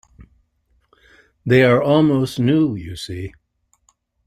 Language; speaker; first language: English; native; English